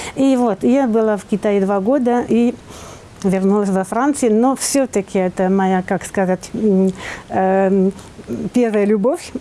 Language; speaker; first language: Russian; non-native, fluent; French